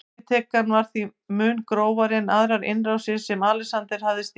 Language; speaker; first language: Icelandic; native; Icelandic